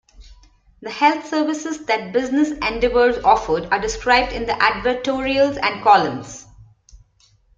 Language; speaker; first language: English; non-native, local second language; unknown